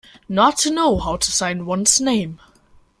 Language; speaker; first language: English; non-native, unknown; German